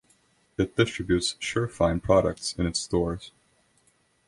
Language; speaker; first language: English; non-native, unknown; Estonian